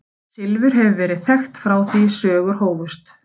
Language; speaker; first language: Icelandic; native; Icelandic